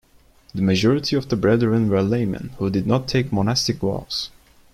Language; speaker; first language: English; non-native, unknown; Turkish